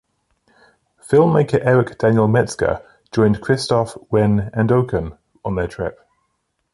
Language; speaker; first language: English; native; English